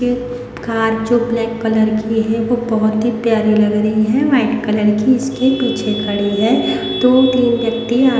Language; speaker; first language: Hindi; native; Hindi